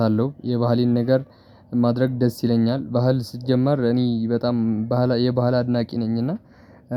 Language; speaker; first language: Amharic; non-native, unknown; Tigrinya